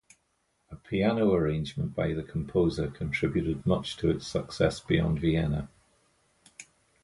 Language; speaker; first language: English; native; English